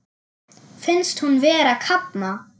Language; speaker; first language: Icelandic; non-native, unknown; German